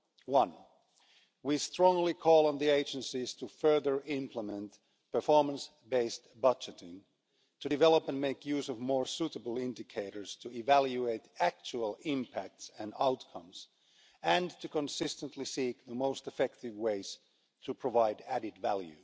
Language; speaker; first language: English; non-native, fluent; Finnish